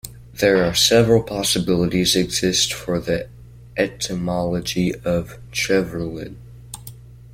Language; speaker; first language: English; native; English